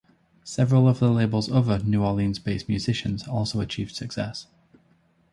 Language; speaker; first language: English; native; English